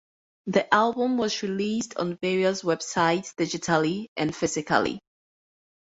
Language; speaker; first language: English; native; English